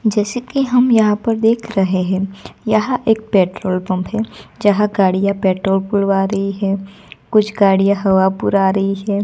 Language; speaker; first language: Hindi; non-native, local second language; Gujarati